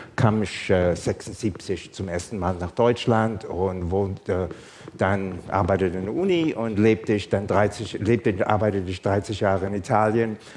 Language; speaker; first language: German; non-native, fluent; English